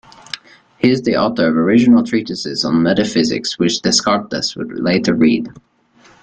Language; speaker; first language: English; native; English